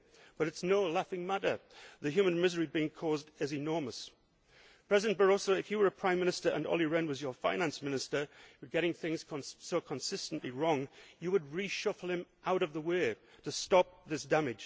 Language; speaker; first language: English; native; English